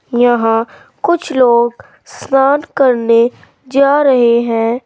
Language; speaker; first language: Hindi; native; Hindi